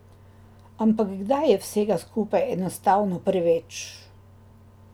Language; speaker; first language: Slovenian; native; Slovenian